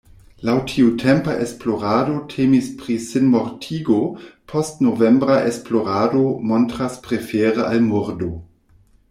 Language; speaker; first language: Esperanto; non-native, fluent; German